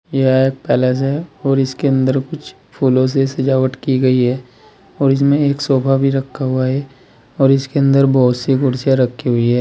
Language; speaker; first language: Hindi; native; Hindi